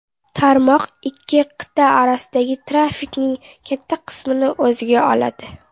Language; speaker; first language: Uzbek; non-native, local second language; Kara-Kalpak